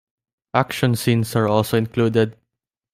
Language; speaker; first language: English; non-native, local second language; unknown